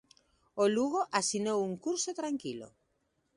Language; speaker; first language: Galician; native; Galician